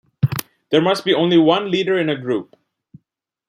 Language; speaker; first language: English; non-native, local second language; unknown